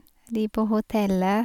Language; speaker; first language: Norwegian; non-native, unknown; Vietnamese